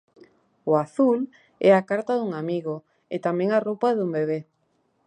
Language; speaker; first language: Galician; native; Galician